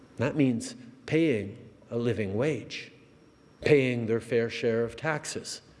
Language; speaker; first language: English; early bilingual, other home language; French